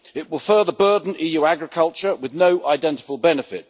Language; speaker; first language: English; native; English